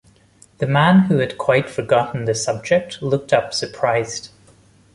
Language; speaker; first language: English; non-native, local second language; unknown